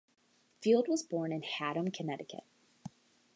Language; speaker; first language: English; native; English